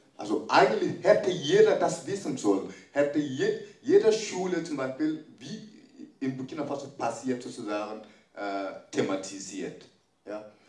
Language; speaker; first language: German; non-native, fluent; French